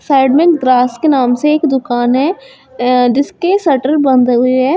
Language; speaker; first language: Hindi; native; Hindi